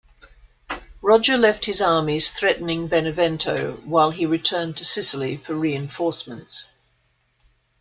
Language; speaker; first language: English; native; English